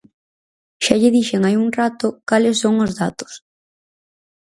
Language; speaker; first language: Galician; native; Galician